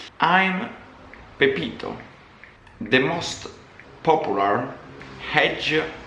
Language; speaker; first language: English; non-native, learner; Italian